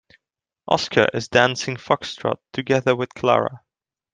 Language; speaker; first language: English; non-native, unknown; Dutch